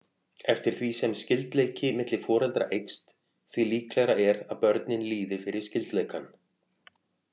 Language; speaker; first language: Icelandic; native; Icelandic